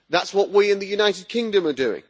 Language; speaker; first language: English; native; English